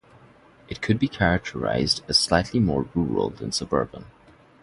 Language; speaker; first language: English; non-native, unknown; Bangla